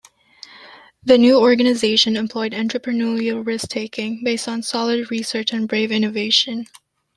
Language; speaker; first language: English; native; English